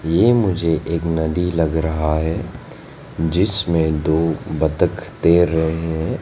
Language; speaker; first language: Hindi; non-native, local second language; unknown